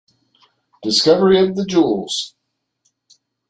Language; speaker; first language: English; native; English